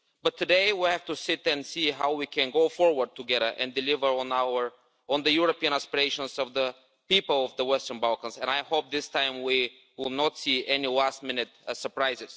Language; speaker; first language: English; non-native, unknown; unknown